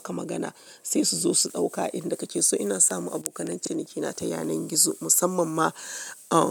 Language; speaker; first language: Hausa; non-native, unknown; Yoruba